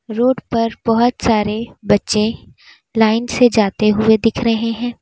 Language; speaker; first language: Hindi; native; Hindi